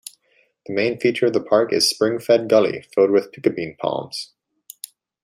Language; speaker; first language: English; native; English